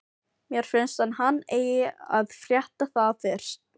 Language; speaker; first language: Icelandic; non-native, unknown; Filipino